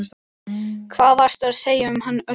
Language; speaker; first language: Icelandic; native; Icelandic